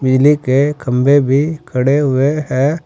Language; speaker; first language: Hindi; native; Hindi